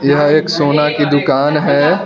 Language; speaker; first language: Hindi; non-native, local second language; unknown